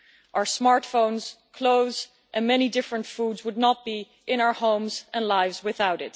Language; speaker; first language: English; non-native, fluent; Dutch